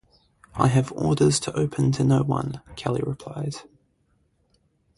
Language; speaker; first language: English; native; English